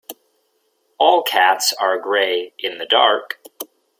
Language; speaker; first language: English; native; English